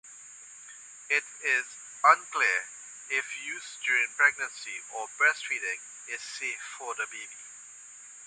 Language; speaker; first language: English; native; English